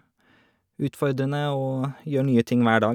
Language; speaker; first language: Norwegian; native; Norwegian